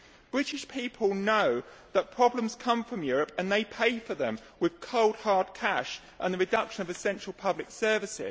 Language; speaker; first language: English; native; English